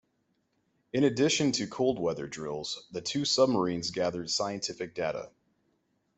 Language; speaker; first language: English; native; English